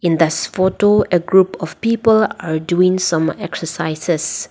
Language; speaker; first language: English; non-native, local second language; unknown